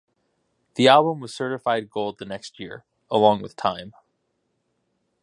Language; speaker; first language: English; native; English